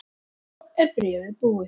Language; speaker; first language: Icelandic; native; Icelandic